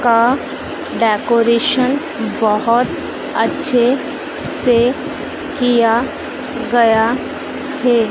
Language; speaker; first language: Hindi; native; Hindi